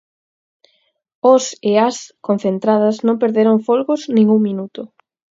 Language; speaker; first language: Galician; native; Galician